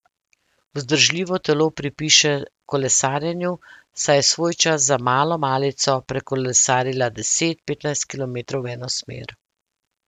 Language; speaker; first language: Slovenian; native; Slovenian